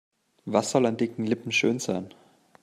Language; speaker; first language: German; native; German